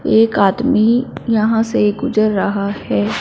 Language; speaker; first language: Hindi; non-native, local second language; Punjabi